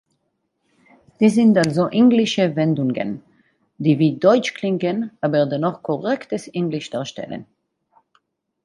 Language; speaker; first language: German; non-native, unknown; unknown